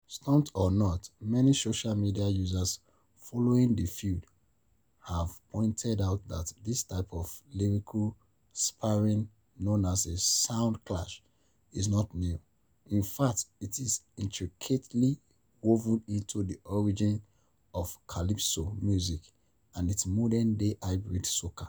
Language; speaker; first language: English; non-native, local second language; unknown